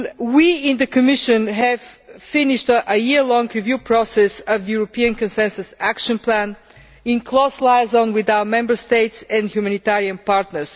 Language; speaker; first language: English; non-native, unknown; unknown